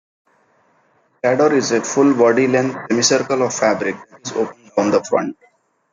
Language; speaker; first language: English; non-native, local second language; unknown